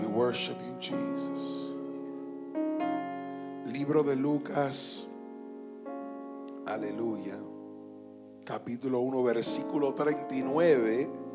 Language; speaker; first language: Spanish; early bilingual, heritage; Spanish